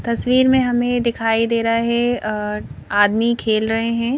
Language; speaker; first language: Hindi; native; Hindi